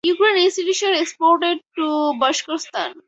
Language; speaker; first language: English; native; English